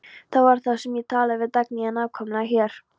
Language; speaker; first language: Icelandic; non-native, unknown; Polish